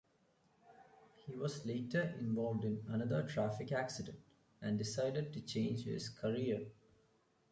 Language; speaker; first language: English; non-native, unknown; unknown